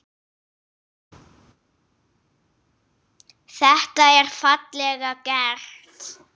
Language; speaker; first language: Icelandic; non-native, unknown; English